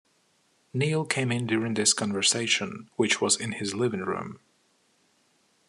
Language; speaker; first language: English; non-native, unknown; Ukrainian